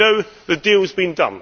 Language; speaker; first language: English; native; English